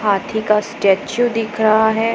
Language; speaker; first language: Hindi; non-native, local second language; Punjabi